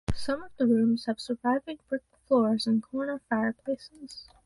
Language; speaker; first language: English; native; English